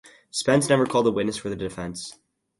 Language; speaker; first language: English; native; English